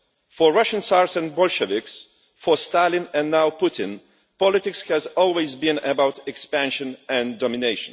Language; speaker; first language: English; non-native, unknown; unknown